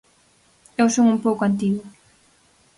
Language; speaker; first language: Galician; native; Galician